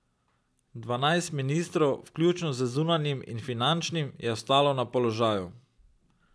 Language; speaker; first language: Slovenian; native; Slovenian